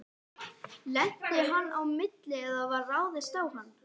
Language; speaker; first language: Icelandic; non-native, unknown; English